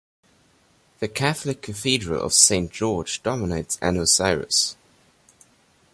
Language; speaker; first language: English; non-native, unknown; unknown